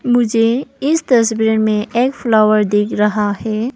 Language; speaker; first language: Hindi; early bilingual, other home language; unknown